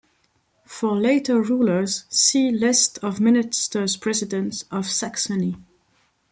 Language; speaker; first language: English; non-native, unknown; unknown